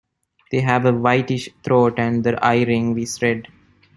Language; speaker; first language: English; non-native, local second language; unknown